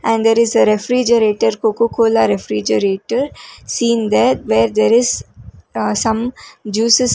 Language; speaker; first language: English; non-native, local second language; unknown